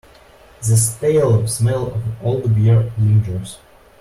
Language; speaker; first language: English; non-native, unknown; Russian